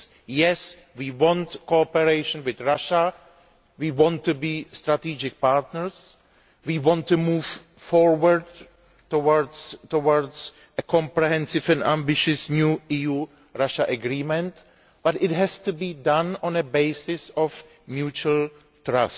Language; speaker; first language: English; non-native, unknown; Greek